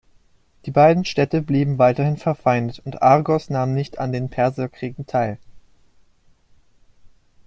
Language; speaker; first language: German; native; German